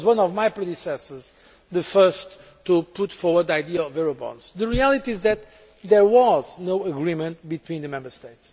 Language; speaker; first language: English; non-native, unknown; Portuguese